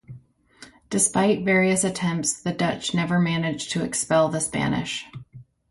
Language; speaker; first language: English; native; English